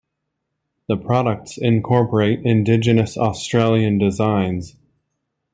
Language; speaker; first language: English; native; English